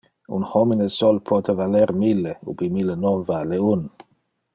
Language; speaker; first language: Interlingua; non-native, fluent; Dutch